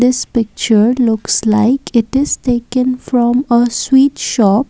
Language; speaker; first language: English; non-native, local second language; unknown